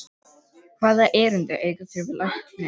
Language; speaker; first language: Icelandic; native; Icelandic